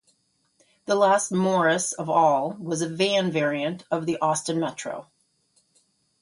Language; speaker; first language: English; native; English